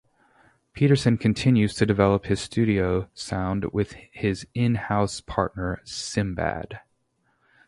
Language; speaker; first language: English; native; English